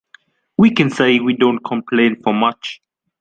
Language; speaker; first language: English; native; English